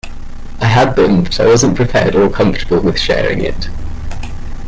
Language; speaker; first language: English; native; English